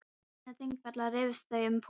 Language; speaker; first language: Icelandic; non-native, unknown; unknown